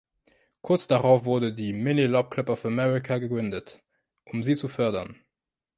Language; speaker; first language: German; non-native, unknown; French